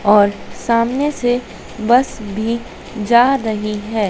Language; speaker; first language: Hindi; native; Hindi